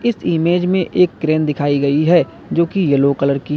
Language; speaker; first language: Hindi; native; Hindi